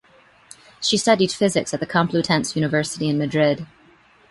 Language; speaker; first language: English; native; English